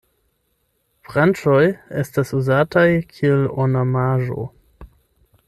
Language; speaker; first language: Esperanto; non-native, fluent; German